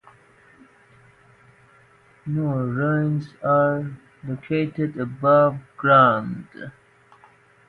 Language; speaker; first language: English; non-native, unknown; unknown